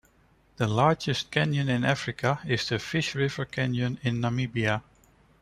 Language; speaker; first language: English; non-native, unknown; Dutch